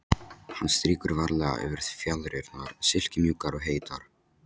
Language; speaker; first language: Icelandic; non-native, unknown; Polish